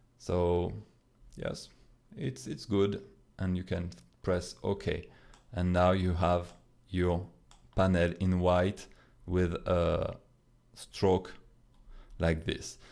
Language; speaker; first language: English; non-native, fluent; French